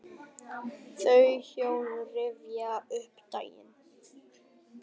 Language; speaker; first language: Icelandic; non-native, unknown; Vietnamese